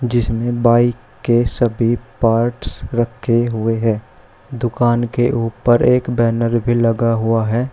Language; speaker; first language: Hindi; native; Hindi